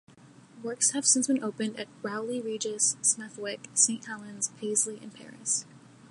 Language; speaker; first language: English; native; English